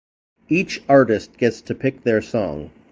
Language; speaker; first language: English; native; English